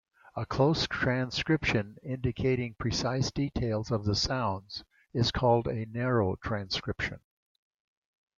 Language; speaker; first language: English; native; English